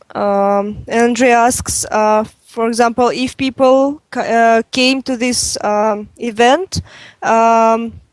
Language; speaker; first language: English; non-native, fluent; Russian